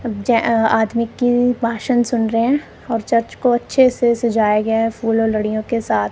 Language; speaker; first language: Hindi; non-native, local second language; Punjabi